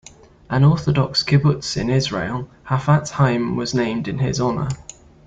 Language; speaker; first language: English; native; English